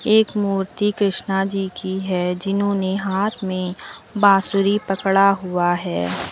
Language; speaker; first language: Hindi; native; Hindi